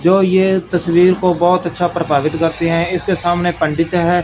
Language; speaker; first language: Hindi; non-native, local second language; Punjabi